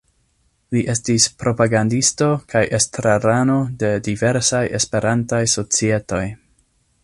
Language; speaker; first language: Esperanto; non-native, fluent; English